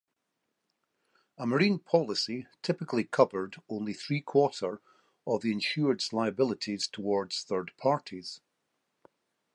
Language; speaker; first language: English; native; English